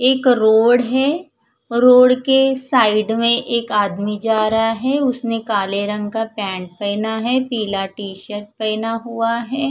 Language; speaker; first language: Hindi; non-native, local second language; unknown